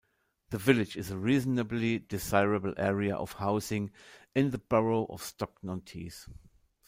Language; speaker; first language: English; non-native, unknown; German